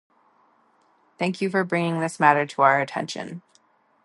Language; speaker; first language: English; native; English